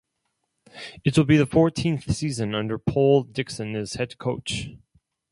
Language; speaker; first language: English; non-native, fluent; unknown